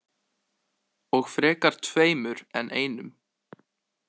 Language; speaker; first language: Icelandic; native; Icelandic